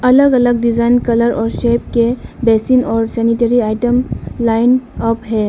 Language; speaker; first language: Hindi; non-native, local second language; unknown